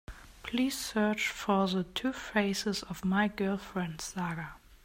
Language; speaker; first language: English; non-native, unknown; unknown